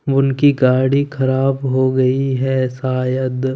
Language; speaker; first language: Hindi; non-native, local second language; Punjabi